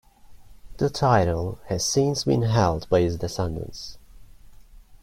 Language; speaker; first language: English; non-native, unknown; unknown